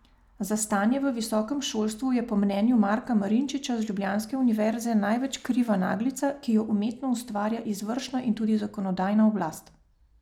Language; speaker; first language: Slovenian; native; Slovenian